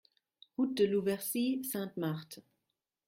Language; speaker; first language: French; non-native, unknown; German